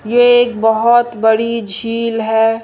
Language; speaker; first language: Hindi; native; Hindi